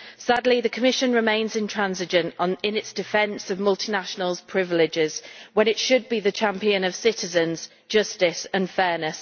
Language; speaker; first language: English; native; English